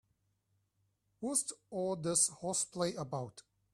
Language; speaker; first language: English; non-native, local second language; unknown